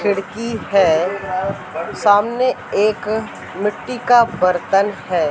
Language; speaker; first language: Hindi; native; Hindi